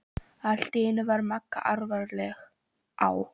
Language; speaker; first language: Icelandic; non-native, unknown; Polish